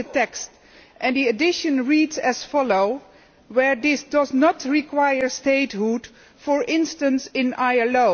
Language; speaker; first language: English; non-native, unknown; Dutch